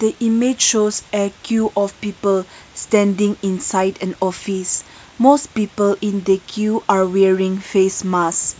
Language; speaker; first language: English; non-native, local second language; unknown